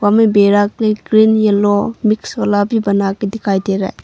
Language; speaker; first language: Hindi; non-native, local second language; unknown